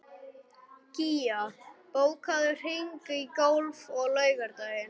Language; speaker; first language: Icelandic; non-native, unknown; German